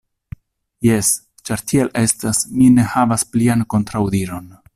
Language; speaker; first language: Esperanto; non-native, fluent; Italian